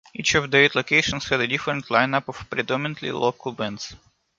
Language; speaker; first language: English; non-native, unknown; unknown